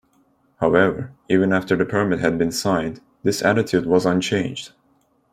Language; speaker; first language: English; non-native, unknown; Turkish